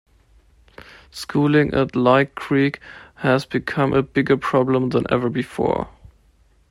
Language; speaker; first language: English; non-native, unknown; German